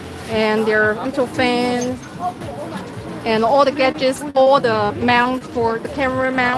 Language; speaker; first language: English; non-native, fluent; Chinese